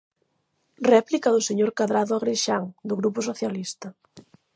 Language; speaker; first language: Galician; native; Galician